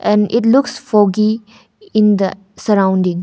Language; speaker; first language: English; non-native, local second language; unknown